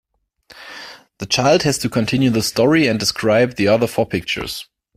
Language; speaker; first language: English; non-native, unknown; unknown